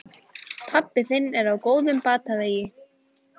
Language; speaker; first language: Icelandic; native; Icelandic